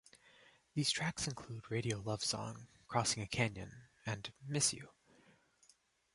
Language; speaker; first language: English; native; English